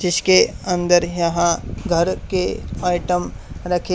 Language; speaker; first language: Hindi; native; Hindi